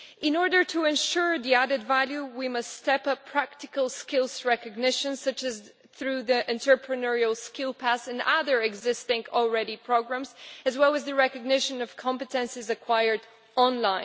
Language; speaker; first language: English; non-native, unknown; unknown